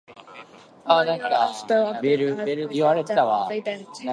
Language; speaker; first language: English; native; English